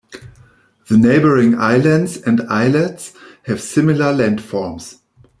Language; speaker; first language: English; non-native, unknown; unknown